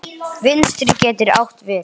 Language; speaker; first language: Icelandic; non-native, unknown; English